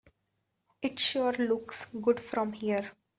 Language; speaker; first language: English; non-native, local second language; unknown